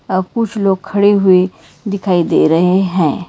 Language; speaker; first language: Hindi; non-native, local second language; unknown